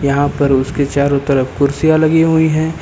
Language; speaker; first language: Hindi; native; Hindi